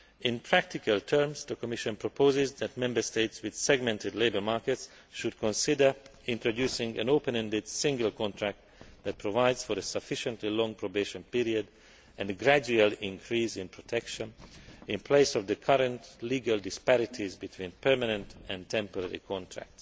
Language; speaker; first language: English; non-native, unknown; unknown